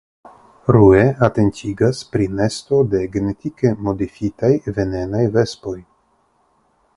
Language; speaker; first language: Esperanto; non-native, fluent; Russian